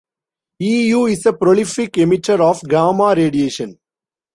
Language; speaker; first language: English; non-native, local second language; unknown